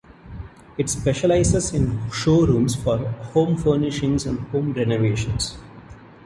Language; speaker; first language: English; non-native, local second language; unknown